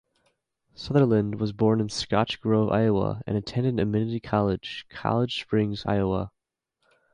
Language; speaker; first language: English; native; English